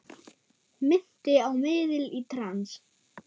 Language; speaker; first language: Icelandic; non-native, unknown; German